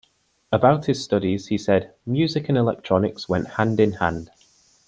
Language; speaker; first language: English; native; English